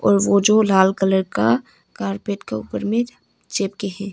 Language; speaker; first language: Hindi; non-native, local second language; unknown